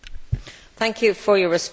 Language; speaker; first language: English; native; English